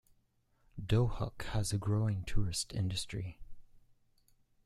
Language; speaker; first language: English; native; English